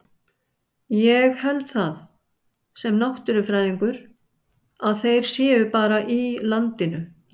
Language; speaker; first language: Icelandic; native; Icelandic